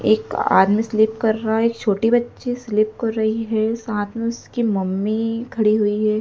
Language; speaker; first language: Hindi; native; Hindi